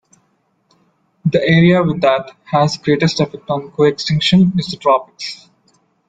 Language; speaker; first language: English; non-native, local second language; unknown